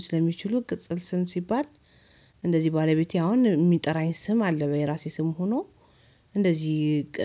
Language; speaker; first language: Amharic; native; Amharic